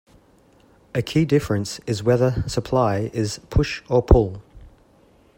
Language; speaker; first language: English; native; English